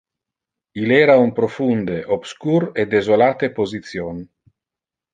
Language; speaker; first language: Interlingua; non-native, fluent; Italian